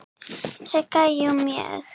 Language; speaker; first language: Icelandic; non-native, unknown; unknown